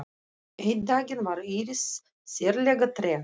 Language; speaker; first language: Icelandic; non-native, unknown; Russian